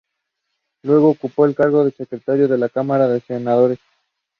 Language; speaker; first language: English; non-native, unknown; Spanish